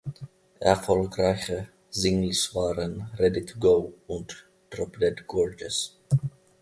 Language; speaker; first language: German; non-native, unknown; Finnish